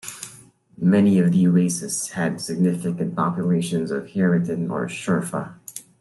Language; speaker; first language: English; non-native, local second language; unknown